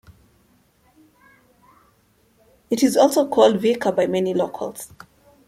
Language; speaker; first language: English; native; English